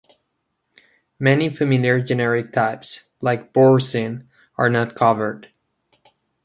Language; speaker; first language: English; non-native, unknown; Catalan